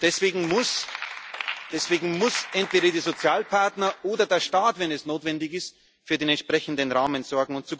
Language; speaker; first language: German; native; German